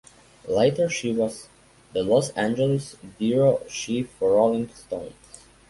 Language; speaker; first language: English; non-native, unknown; Serbian